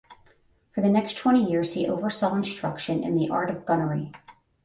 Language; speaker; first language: English; native; English